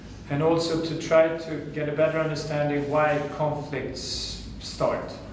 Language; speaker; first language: English; non-native, fluent; Swedish